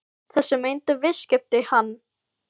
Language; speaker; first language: Icelandic; non-native, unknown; Filipino